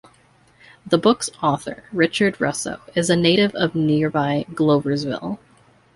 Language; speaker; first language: English; native; English